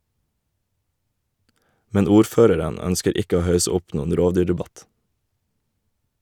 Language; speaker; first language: Norwegian; native; Norwegian